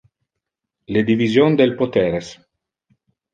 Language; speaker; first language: Interlingua; non-native, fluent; Italian